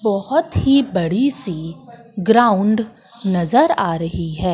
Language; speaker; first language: Hindi; native; Hindi